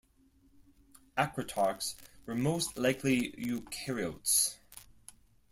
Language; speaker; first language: English; non-native, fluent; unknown